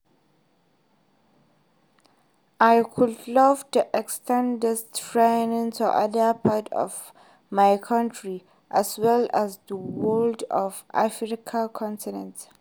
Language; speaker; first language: English; non-native, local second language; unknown